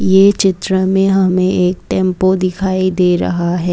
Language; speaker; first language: Hindi; non-native, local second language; Assamese